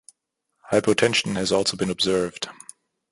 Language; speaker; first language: English; non-native, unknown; German